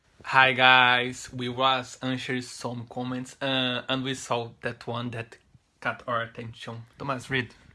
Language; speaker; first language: English; non-native, learner; Portuguese